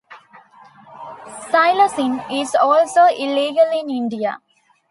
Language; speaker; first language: English; non-native, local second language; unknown